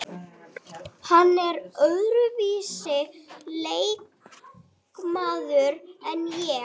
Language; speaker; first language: Icelandic; native; Icelandic